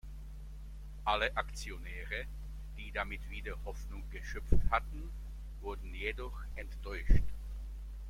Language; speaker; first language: German; non-native, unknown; Czech